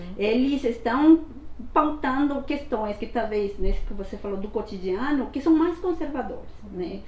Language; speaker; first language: Portuguese; non-native, fluent; Spanish